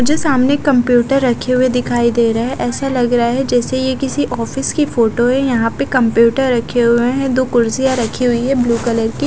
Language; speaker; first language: Hindi; non-native, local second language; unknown